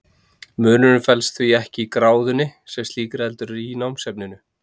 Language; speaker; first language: Icelandic; native; Icelandic